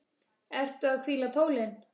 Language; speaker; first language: Icelandic; native; Icelandic